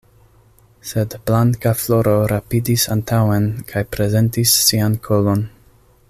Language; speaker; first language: Esperanto; non-native, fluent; English